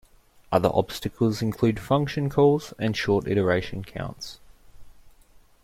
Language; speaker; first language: English; native; English